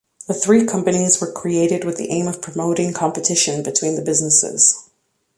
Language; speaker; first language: English; native; English